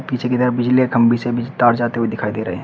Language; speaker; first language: Hindi; native; Hindi